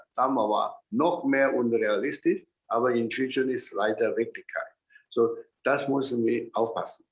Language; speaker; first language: German; non-native, fluent; Chinese